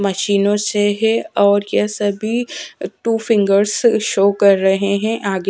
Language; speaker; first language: Hindi; non-native, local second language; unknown